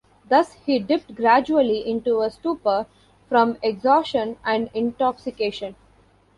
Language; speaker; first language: English; non-native, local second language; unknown